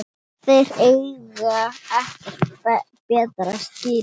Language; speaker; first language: Icelandic; non-native, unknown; Thai